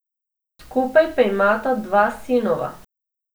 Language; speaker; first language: Slovenian; non-native, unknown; Macedonian